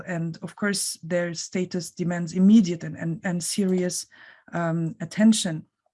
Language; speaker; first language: English; non-native, fluent; French